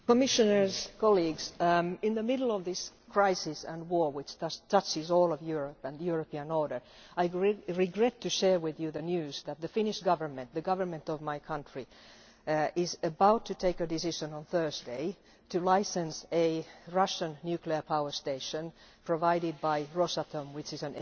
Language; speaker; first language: English; non-native, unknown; Finnish